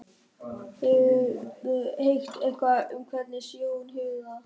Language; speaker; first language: Icelandic; non-native, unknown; German